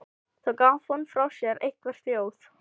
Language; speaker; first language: Icelandic; non-native, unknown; Filipino